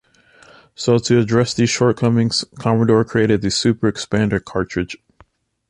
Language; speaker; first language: English; native; English